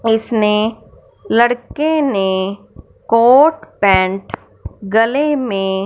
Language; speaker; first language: Hindi; non-native, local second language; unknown